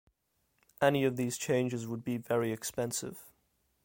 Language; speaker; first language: English; native; English